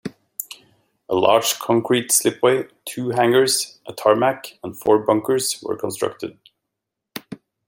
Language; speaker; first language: English; native; English